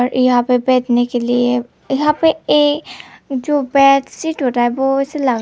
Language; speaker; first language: Hindi; non-native, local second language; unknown